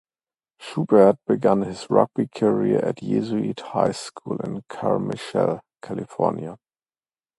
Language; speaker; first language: English; non-native, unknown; German